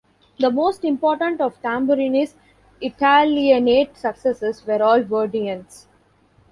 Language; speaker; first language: English; non-native, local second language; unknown